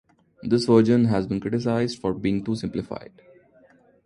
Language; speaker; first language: English; non-native, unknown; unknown